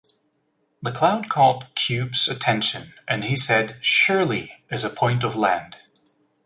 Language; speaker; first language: English; native; English